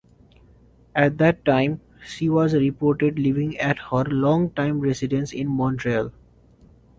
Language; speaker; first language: English; non-native, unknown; Nepali